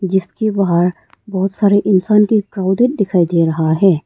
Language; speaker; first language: Hindi; early bilingual, other home language; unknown